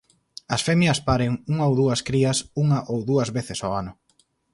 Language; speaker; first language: Galician; native; Galician